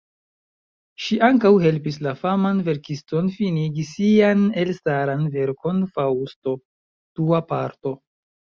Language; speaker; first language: Esperanto; non-native, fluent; Chinese